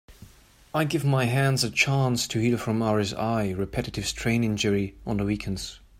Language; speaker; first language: English; non-native, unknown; German